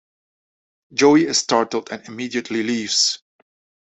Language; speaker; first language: English; non-native, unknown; Dutch